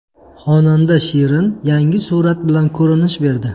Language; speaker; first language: Uzbek; native; Uzbek